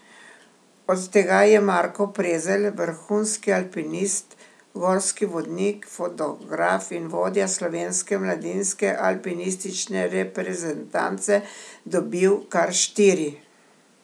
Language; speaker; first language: Slovenian; native; Slovenian